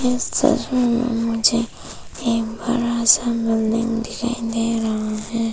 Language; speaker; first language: Hindi; early bilingual, other home language; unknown